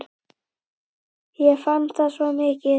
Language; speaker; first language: Icelandic; native; Icelandic